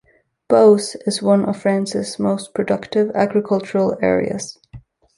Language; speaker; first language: English; native; English